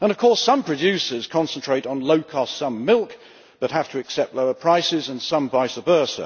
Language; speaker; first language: English; native; English